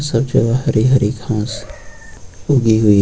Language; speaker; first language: Hindi; native; Hindi